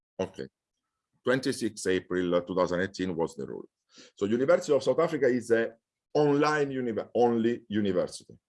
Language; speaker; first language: English; non-native, fluent; Italian